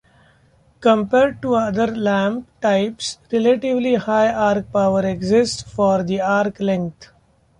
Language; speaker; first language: English; non-native, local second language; Marathi